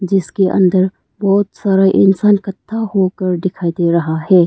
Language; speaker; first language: Hindi; early bilingual, other home language; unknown